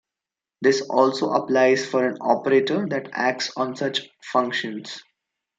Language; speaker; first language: English; non-native, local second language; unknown